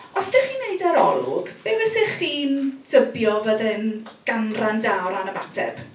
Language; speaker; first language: Welsh; native; Welsh